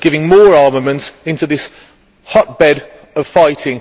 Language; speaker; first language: English; native; English